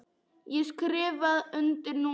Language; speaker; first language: Icelandic; non-native, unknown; Polish